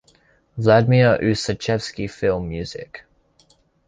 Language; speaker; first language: English; native; English